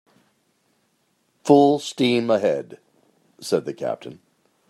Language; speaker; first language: English; native; English